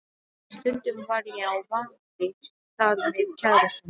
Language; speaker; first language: Icelandic; non-native, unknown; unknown